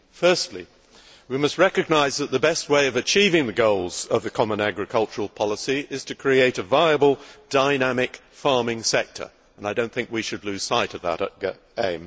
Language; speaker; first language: English; native; English